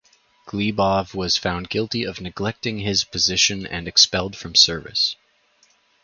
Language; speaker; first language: English; native; English